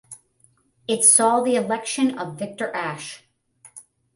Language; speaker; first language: English; native; English